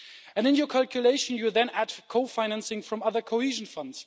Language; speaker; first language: English; non-native, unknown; German